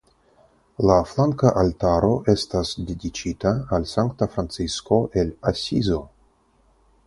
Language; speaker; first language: Esperanto; non-native, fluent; Russian